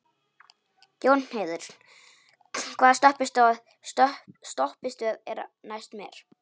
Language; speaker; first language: Icelandic; non-native, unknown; Polish